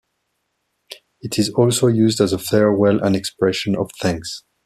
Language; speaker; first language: English; non-native, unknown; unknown